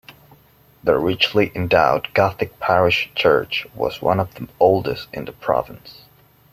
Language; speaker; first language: English; non-native, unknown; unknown